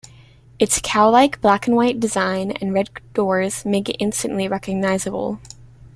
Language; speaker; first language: English; native; English